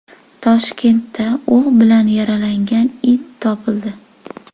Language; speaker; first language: Uzbek; native; Uzbek